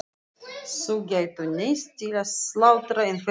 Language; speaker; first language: Icelandic; non-native, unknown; Russian